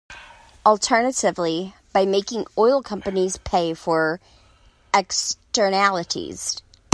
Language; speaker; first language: English; native; English